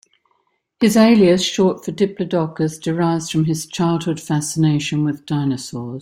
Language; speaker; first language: English; native; English